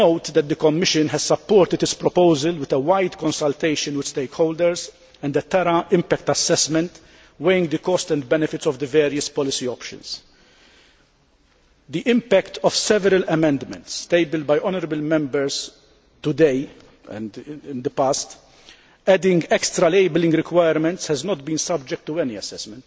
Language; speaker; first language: English; non-native, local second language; Maltese